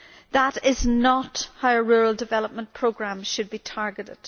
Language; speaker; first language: English; native; English